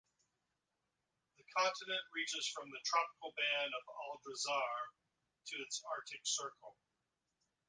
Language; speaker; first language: English; native; English